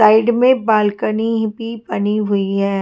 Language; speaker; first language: Hindi; native; Hindi